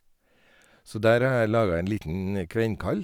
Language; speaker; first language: Norwegian; native; Norwegian